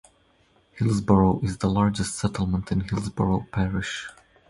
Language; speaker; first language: English; non-native, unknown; Croatian